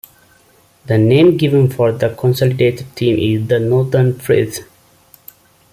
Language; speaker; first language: English; non-native, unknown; Amharic